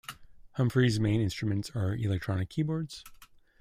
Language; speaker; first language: English; native; English